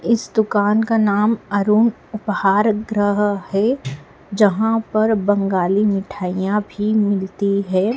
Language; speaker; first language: Hindi; native; Hindi